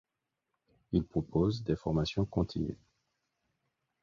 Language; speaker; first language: French; non-native, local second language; Haitian Creole